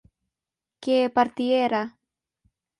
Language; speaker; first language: Spanish; non-native, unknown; Bangla